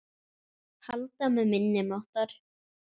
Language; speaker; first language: Icelandic; native; Icelandic